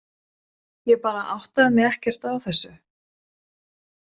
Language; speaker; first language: Icelandic; non-native, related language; Swedish